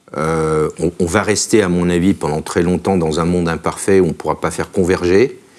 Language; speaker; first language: French; native; French